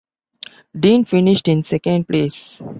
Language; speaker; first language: English; non-native, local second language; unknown